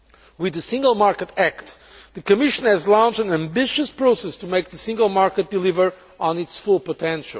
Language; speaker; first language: English; non-native, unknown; Portuguese